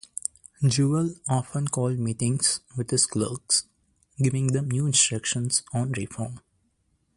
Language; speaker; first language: English; non-native, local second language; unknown